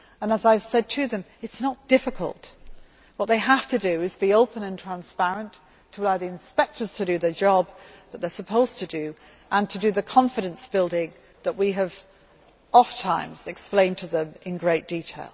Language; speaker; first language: English; native; English